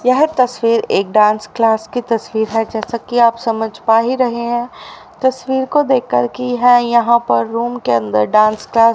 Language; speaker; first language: Hindi; native; Hindi